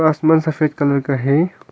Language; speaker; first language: Hindi; non-native, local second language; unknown